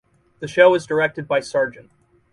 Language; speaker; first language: English; native; English